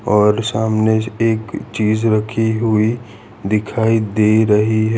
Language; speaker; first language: Hindi; non-native, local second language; Gujarati